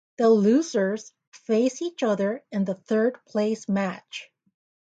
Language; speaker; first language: English; native; English